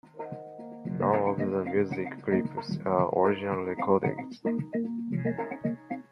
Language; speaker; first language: English; non-native, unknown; Japanese